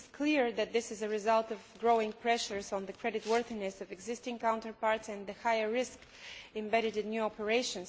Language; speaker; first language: English; non-native, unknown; Bulgarian